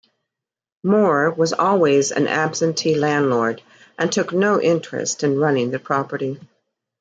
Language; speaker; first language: English; native; English